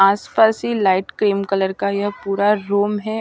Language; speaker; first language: Hindi; non-native, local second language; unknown